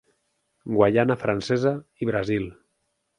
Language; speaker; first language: Catalan; native; Catalan